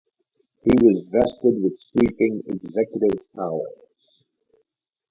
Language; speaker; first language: English; native; English